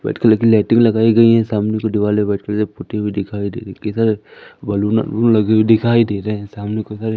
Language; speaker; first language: Hindi; native; Hindi